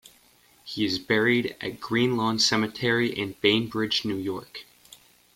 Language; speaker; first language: English; native; English